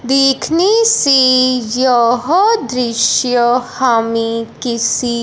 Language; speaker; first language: Hindi; non-native, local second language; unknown